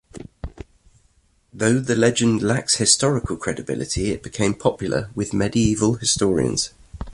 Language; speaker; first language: English; native; English